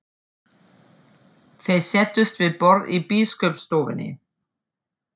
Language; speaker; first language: Icelandic; non-native, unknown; German